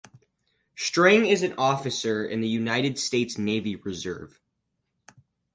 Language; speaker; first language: English; native; English